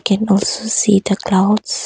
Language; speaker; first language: English; non-native, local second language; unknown